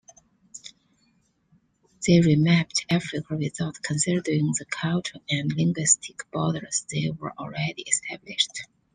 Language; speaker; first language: English; non-native, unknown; Chinese